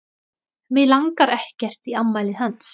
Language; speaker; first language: Icelandic; non-native, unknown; Thai